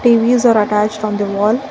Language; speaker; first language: English; non-native, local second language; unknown